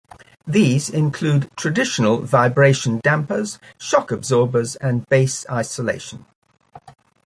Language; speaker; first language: English; native; English